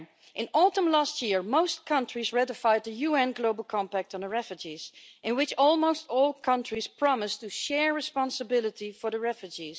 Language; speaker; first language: English; non-native, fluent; Dutch